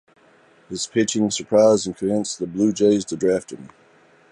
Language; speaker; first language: English; native; English